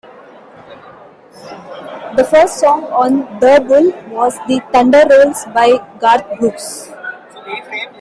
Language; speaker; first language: English; non-native, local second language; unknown